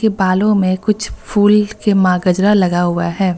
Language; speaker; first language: Hindi; native; Hindi